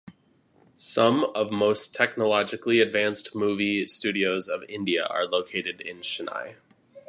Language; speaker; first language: English; native; English